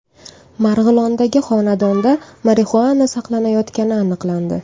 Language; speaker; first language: Uzbek; native; Uzbek